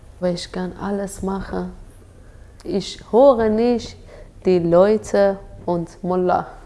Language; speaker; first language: German; non-native, learner; Persian